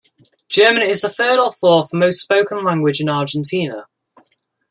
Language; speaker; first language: English; native; English